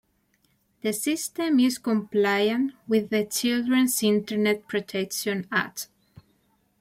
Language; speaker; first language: English; non-native, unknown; Spanish